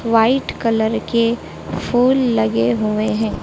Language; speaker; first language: Hindi; native; Hindi